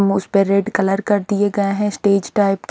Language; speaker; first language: Hindi; native; Hindi